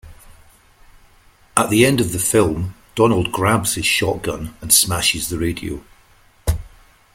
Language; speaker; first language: English; native; English